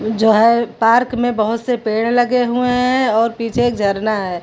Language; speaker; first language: Hindi; native; Hindi